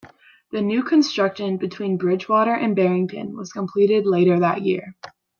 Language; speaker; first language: English; native; English